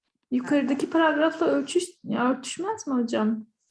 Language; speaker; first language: Turkish; native; Turkish